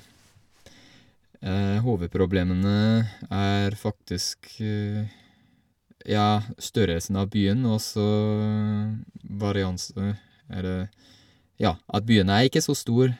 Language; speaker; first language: Norwegian; non-native, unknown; English